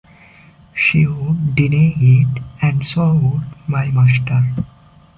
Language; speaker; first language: English; non-native, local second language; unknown